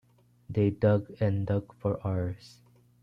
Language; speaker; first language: English; non-native, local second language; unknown